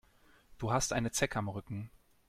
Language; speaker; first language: German; native; German